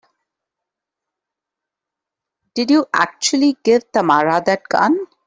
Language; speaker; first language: English; non-native, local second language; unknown